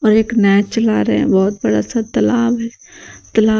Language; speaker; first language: Hindi; native; Hindi